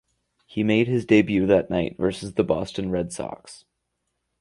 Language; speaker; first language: English; native; English